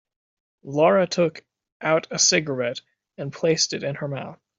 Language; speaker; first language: English; native; English